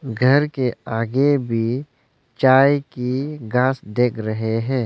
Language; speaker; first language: Hindi; non-native, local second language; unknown